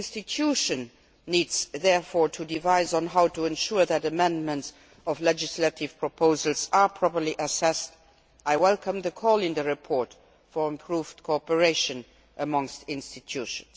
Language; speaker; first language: English; non-native, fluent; Luxembourgish